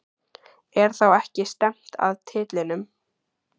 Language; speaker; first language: Icelandic; native; Icelandic